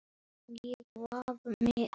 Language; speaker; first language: Icelandic; native; Icelandic